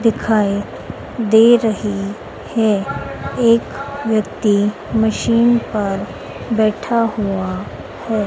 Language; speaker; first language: Hindi; native; Hindi